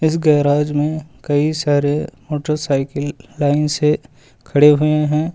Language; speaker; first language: Hindi; native; Hindi